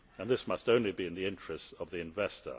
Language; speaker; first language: English; native; English